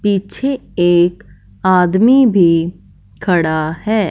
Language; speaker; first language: Hindi; non-native, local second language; Punjabi